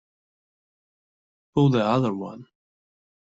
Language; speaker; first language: English; non-native, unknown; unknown